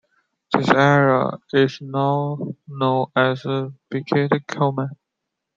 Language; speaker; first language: English; non-native, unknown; Chinese